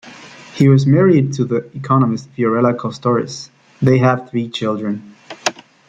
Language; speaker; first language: English; native; English